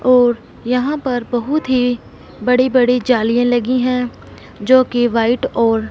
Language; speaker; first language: Hindi; non-native, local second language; Punjabi